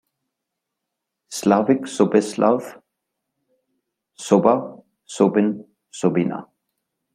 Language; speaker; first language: English; non-native, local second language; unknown